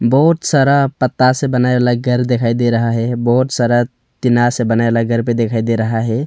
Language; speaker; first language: Hindi; early bilingual, other home language; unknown